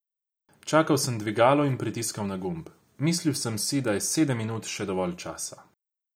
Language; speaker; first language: Slovenian; non-native, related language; Croatian